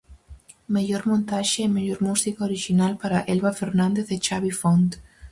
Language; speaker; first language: Galician; native; Galician